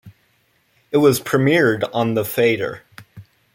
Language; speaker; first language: English; native; English